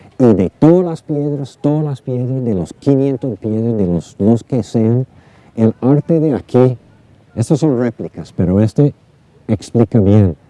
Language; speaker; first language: Spanish; non-native, fluent; English